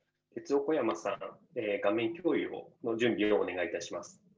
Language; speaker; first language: Japanese; native; Japanese